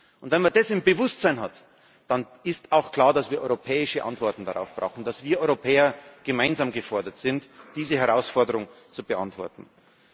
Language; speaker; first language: German; native; German